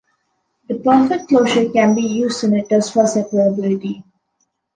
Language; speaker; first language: English; non-native, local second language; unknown